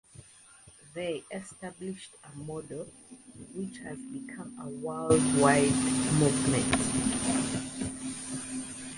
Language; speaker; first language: English; native; English